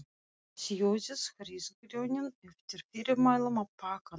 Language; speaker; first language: Icelandic; non-native, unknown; Russian